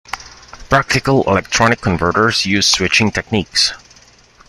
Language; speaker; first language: English; non-native, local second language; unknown